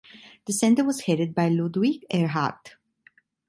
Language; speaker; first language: English; non-native, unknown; Italian